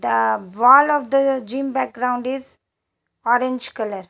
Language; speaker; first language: English; non-native, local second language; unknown